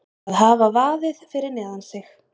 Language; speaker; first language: Icelandic; native; Icelandic